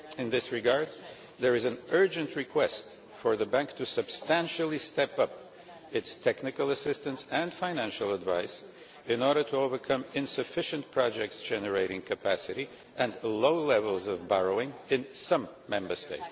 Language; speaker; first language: English; non-native, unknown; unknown